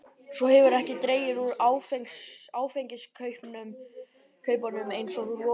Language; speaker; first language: Icelandic; native; Icelandic